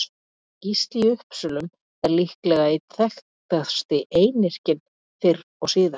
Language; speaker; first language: Icelandic; native; Icelandic